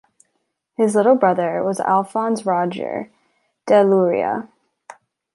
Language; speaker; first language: English; native; English